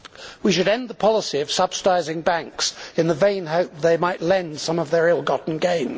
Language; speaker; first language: English; native; English